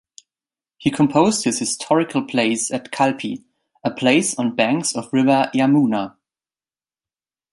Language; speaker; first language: English; non-native, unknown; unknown